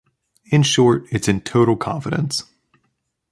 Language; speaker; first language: English; native; English